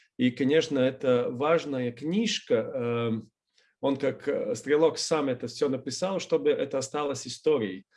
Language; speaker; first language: Russian; non-native, fluent; Latvian